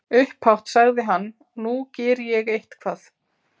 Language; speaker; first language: Icelandic; native; Icelandic